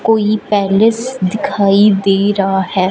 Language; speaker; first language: Hindi; non-native, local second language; Punjabi